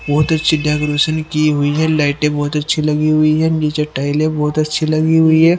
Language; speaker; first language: Hindi; native; Hindi